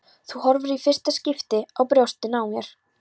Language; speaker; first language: Icelandic; non-native, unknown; Polish